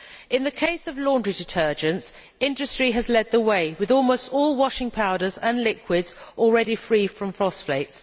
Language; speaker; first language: English; native; English